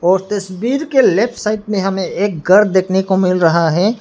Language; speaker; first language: Hindi; non-native, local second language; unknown